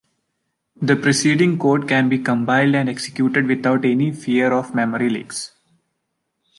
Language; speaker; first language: English; non-native, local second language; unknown